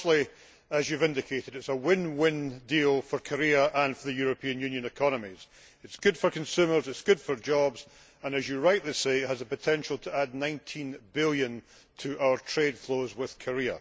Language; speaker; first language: English; native; English